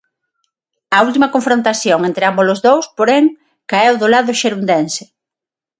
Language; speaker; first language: Galician; non-native, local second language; Spanish